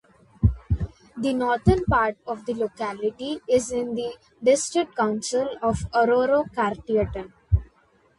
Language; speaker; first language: English; non-native, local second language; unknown